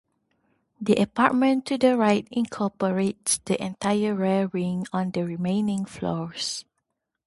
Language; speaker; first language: English; non-native, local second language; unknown